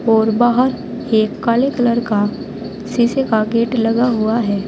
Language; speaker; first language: Hindi; native; Hindi